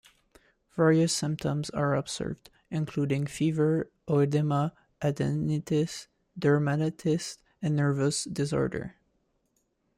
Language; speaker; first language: English; native; English